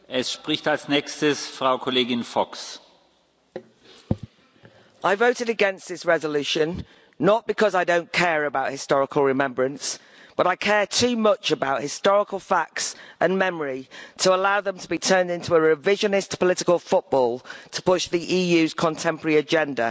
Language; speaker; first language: English; native; English